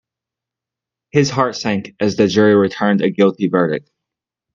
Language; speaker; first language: English; native; English